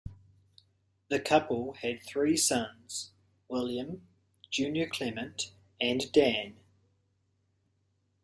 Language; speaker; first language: English; native; English